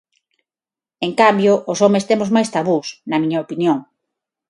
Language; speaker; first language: Galician; non-native, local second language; Spanish